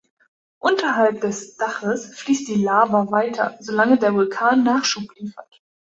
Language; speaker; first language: German; native; German